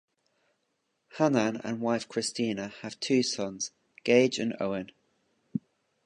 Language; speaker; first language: English; native; English